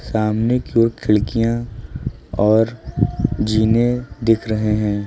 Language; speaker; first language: Hindi; native; Hindi